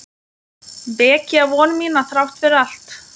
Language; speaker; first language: Icelandic; non-native, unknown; Lithuanian